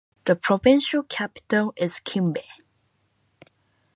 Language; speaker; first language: English; non-native, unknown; Japanese